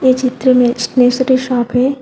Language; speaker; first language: Hindi; non-native, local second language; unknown